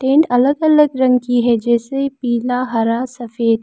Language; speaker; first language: Hindi; non-native, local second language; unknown